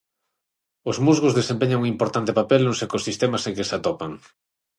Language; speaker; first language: Galician; non-native, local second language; Spanish